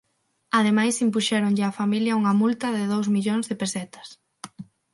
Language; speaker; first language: Galician; non-native, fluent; Spanish